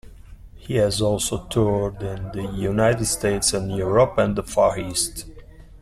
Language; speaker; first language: English; non-native, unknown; Italian